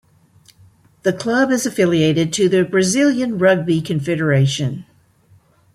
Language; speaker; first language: English; native; English